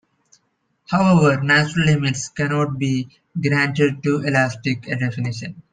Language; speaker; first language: English; non-native, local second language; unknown